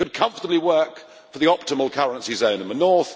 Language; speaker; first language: English; native; English